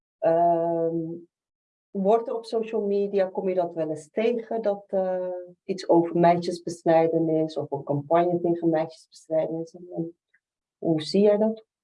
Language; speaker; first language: Dutch; early bilingual, other home language; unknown